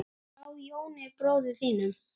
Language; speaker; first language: Icelandic; native; Icelandic